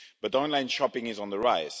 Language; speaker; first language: English; non-native, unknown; Spanish